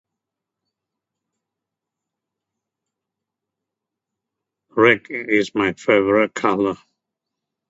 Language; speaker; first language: English; non-native, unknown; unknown